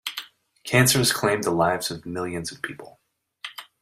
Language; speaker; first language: English; native; English